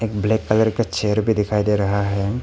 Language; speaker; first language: Hindi; non-native, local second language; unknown